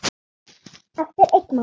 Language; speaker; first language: Icelandic; native; Icelandic